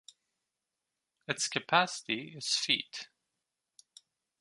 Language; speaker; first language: English; non-native, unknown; Turkish